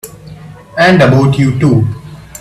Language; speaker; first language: English; non-native, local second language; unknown